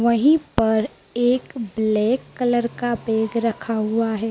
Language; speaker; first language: Hindi; native; Hindi